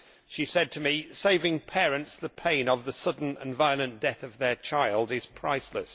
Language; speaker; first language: English; native; English